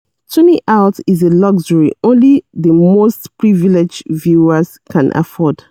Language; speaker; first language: English; non-native, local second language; Yoruba